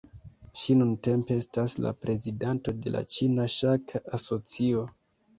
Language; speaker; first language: Esperanto; non-native, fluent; Kinyarwanda